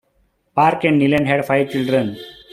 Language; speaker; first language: English; non-native, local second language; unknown